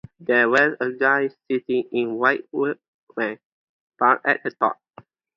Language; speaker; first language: English; non-native, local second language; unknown